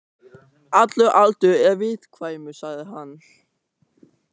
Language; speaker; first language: Icelandic; non-native, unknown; German